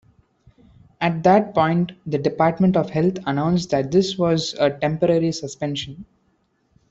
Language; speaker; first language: English; non-native, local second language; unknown